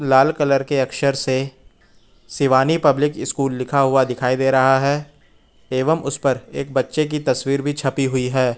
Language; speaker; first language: Hindi; native; Hindi